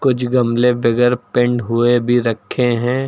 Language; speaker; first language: Hindi; native; Hindi